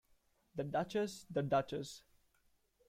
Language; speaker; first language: English; non-native, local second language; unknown